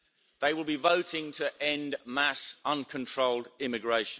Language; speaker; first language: English; native; English